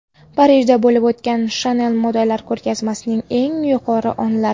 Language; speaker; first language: Uzbek; non-native, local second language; Kara-Kalpak